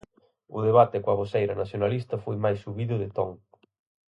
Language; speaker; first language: Galician; native; Galician